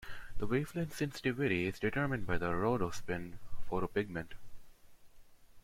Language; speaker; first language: English; non-native, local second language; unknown